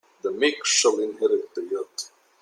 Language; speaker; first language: English; non-native, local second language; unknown